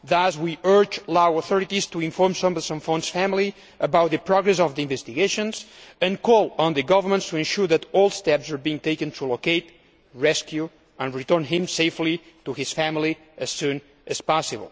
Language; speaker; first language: English; non-native, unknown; Spanish